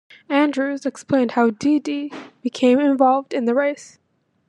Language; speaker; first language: English; native; English